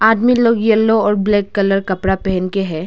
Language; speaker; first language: Hindi; non-native, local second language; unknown